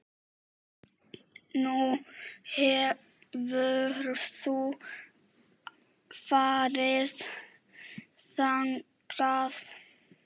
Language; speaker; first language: Icelandic; non-native, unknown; Czech